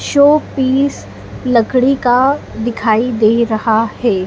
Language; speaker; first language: Hindi; native; Hindi